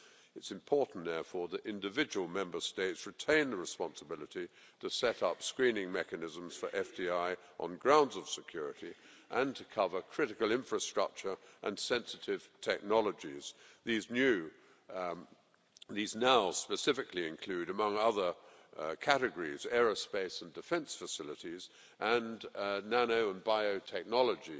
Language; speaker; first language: English; native; English